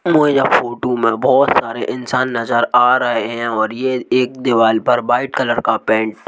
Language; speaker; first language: Hindi; native; Hindi